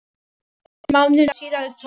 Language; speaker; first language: Icelandic; non-native, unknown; Polish